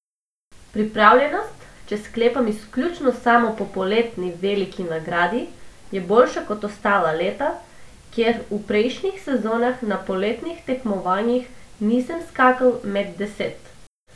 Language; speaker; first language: Slovenian; non-native, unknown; Macedonian